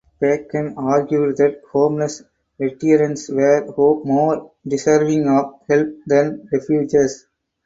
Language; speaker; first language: English; non-native, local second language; Tamil